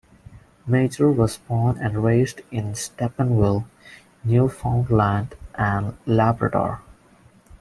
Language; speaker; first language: English; non-native, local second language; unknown